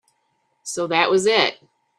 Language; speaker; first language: English; native; English